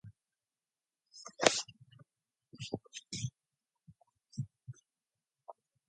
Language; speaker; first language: English; non-native, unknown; Mongolian